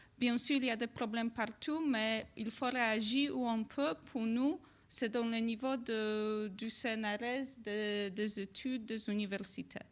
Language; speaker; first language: French; non-native, fluent; Polish